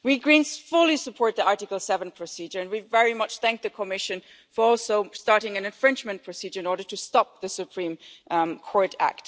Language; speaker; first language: English; non-native, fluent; German